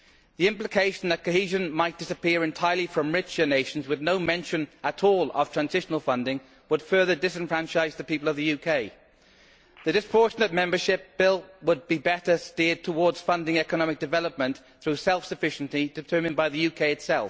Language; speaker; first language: English; native; English